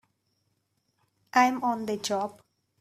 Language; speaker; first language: English; non-native, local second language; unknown